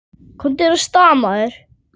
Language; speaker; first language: Icelandic; native; Icelandic